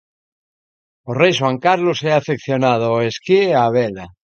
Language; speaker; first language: Galician; native; Galician